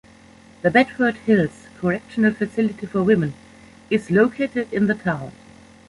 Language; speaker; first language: English; non-native, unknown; German